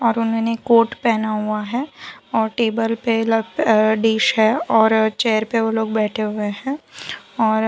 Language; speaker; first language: Hindi; non-native, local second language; Gujarati